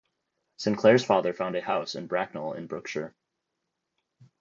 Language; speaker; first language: English; native; English